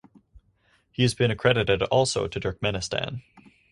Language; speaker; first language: English; native; English